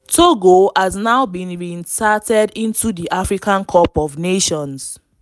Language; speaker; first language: English; non-native, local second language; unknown